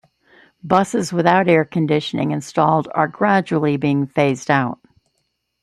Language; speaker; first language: English; native; English